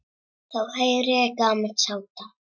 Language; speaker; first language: Icelandic; non-native, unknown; Czech